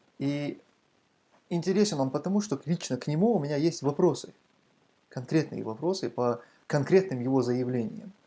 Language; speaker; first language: Russian; non-native, local second language; Chechen